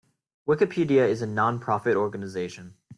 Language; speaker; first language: English; native; English